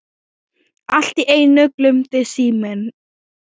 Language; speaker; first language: Icelandic; non-native, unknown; Thai